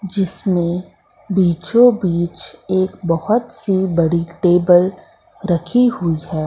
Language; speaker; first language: Hindi; native; Hindi